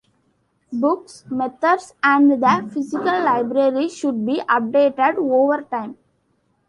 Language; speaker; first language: English; non-native, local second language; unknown